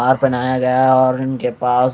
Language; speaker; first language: Hindi; non-native, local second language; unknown